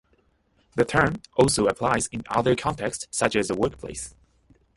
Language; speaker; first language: English; non-native, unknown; Japanese